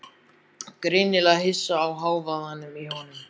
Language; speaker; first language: Icelandic; native; Icelandic